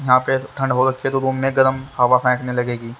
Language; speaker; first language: Hindi; native; Hindi